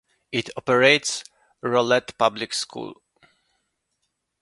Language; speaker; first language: English; non-native, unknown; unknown